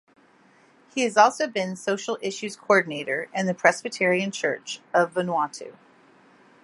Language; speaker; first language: English; native; English